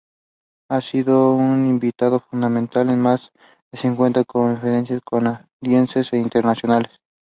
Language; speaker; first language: English; non-native, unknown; Spanish